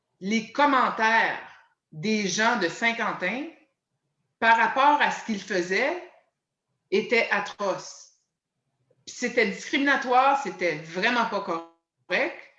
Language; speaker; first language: French; native; French